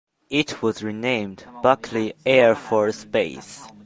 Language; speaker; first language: English; non-native, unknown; Chinese